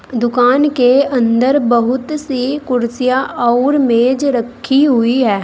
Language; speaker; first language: Hindi; native; Hindi